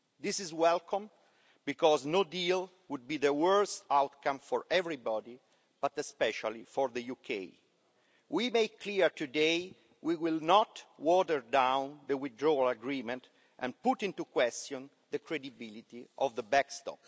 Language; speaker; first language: English; non-native, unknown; Italian